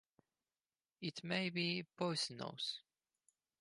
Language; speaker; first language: English; non-native, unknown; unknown